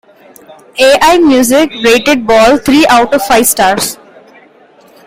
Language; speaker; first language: English; non-native, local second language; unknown